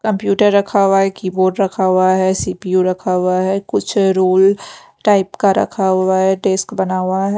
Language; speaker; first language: Hindi; non-native, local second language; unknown